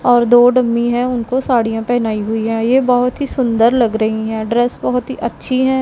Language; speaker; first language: Hindi; non-native, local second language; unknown